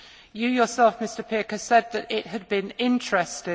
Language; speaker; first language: English; native; English